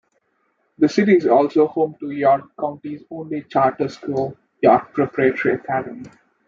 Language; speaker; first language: English; non-native, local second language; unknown